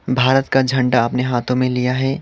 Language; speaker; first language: Hindi; non-native, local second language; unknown